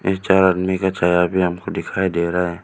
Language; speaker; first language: Hindi; early bilingual, other home language; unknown